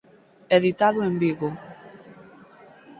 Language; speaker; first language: Galician; native; Galician